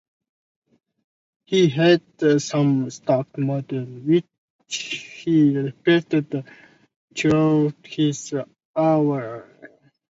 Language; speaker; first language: English; native; English